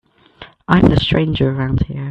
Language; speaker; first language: English; native; English